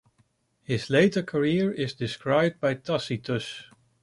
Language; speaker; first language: English; non-native, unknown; Dutch